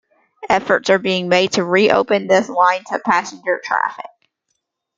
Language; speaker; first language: English; native; English